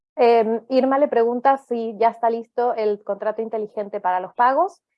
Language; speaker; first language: Spanish; native; Spanish